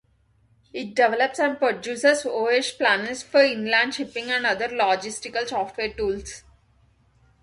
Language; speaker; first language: English; non-native, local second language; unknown